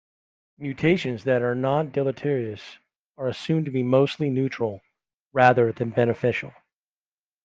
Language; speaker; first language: English; native; English